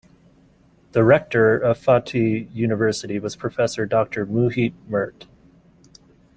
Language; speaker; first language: English; native; English